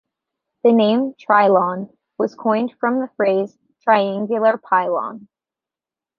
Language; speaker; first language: English; native; English